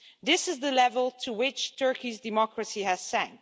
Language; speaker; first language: English; non-native, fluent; Dutch